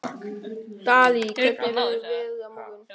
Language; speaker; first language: Icelandic; non-native, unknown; German